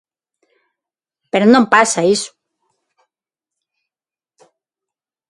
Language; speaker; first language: Galician; non-native, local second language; Spanish